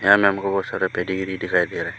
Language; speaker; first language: Hindi; early bilingual, other home language; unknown